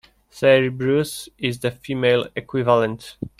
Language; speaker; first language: English; non-native, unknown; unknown